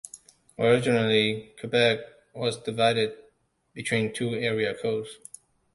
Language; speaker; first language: English; non-native, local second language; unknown